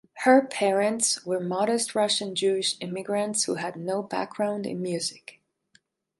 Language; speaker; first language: English; non-native, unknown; Spanish